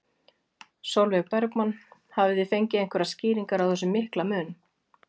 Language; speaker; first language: Icelandic; native; Icelandic